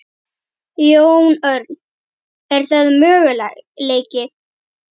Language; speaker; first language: Icelandic; native; Icelandic